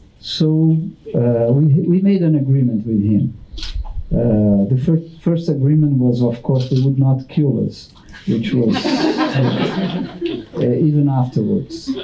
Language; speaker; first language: English; non-native, fluent; Portuguese